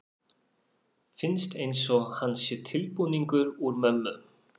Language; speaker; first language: Icelandic; non-native, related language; Faroese